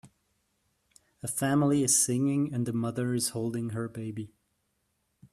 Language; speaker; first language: English; native; English